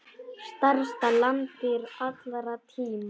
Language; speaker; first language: Icelandic; non-native, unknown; Polish